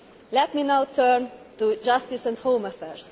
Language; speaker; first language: English; non-native, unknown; Hungarian